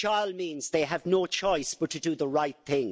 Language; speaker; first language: English; native; English